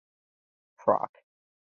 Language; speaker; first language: English; native; English